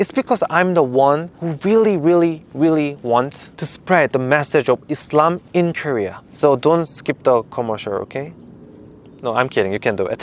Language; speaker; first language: English; non-native, fluent; Korean